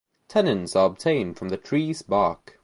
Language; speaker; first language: English; native; English